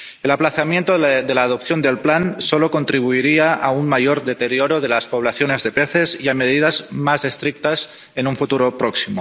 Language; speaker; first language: Spanish; non-native, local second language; Catalan